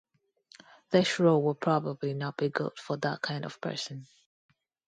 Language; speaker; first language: English; non-native, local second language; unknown